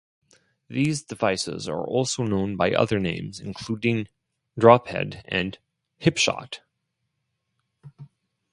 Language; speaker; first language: English; non-native, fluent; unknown